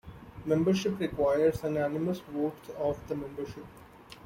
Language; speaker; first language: English; non-native, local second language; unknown